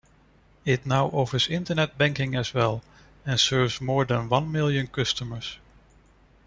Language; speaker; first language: English; non-native, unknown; Dutch